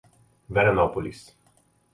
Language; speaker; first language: Portuguese; native; Portuguese